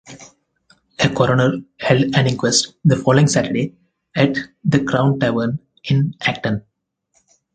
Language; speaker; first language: English; non-native, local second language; Telugu